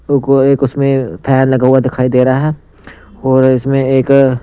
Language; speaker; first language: Hindi; non-native, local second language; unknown